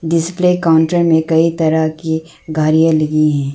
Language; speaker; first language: Hindi; non-native, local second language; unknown